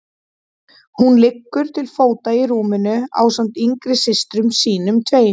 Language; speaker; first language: Icelandic; native; Icelandic